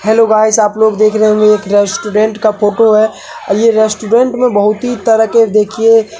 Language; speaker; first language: Hindi; native; Hindi